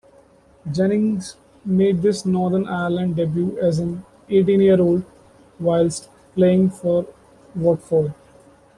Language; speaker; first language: English; non-native, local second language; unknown